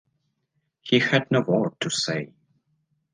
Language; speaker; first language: English; non-native, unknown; Belarusian